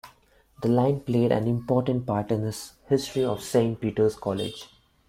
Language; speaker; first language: English; non-native, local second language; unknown